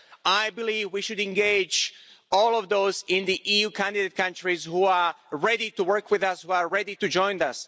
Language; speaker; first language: English; non-native, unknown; Slovak